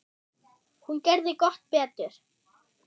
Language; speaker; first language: Icelandic; non-native, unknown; German